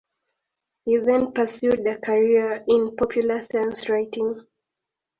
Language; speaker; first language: English; native; English